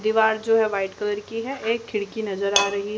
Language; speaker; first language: Hindi; native; Hindi